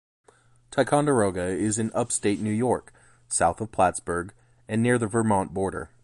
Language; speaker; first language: English; native; English